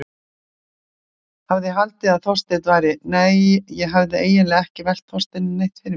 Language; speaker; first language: Icelandic; native; Icelandic